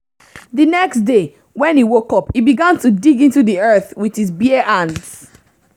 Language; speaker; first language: English; non-native, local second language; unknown